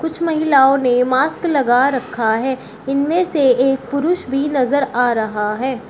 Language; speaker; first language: Hindi; native; Hindi